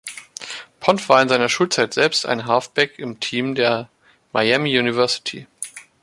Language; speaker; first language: German; native; German